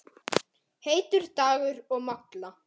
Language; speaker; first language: Icelandic; native; Icelandic